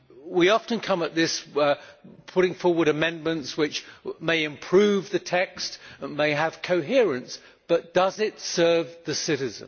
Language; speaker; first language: English; native; English